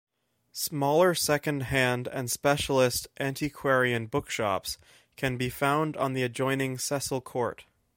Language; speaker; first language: English; native; English